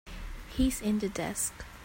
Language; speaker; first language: English; non-native, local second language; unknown